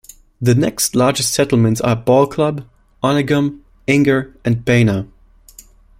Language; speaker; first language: English; non-native, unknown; German